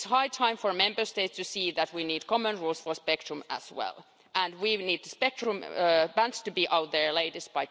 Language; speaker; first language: English; non-native, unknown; Finnish